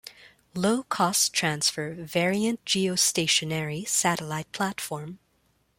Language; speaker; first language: English; non-native, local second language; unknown